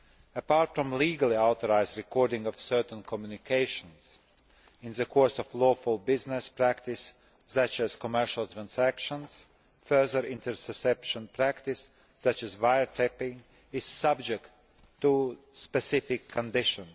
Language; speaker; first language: English; non-native, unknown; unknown